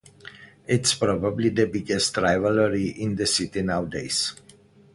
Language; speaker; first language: English; non-native, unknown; Slovenian